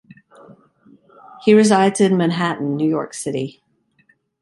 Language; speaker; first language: English; native; English